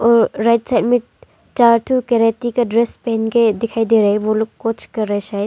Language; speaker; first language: Hindi; non-native, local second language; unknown